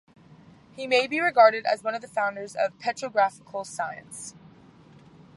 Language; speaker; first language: English; native; English